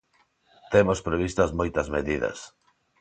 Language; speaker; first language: Galician; non-native, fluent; Spanish